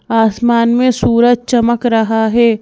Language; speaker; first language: Hindi; native; Hindi